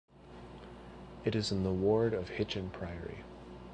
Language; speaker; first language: English; native; English